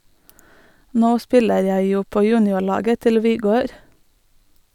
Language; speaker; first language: Norwegian; non-native, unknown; Latvian